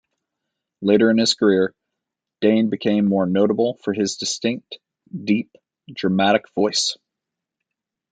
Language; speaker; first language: English; native; English